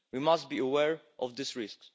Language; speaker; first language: English; non-native, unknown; Polish